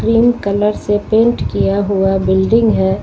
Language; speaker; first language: Hindi; native; Hindi